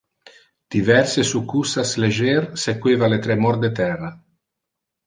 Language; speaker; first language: Interlingua; non-native, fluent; Italian